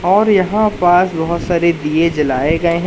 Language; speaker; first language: Hindi; native; Hindi